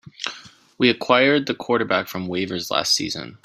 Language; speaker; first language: English; native; English